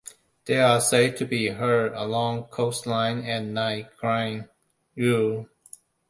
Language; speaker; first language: English; non-native, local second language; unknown